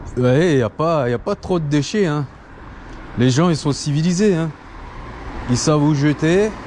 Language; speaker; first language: French; non-native, local second language; Comorian